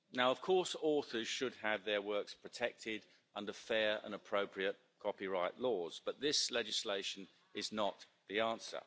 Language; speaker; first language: English; native; English